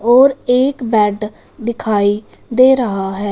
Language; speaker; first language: Hindi; non-native, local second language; Punjabi